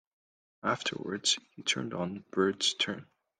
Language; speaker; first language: English; native; English